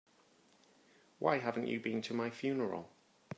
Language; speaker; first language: English; native; English